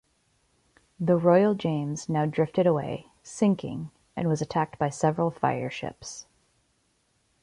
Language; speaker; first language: English; native; English